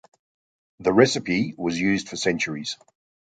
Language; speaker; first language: English; native; English